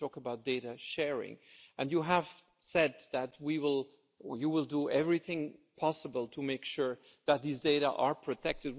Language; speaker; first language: English; non-native, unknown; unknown